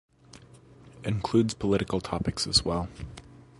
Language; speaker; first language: English; native; English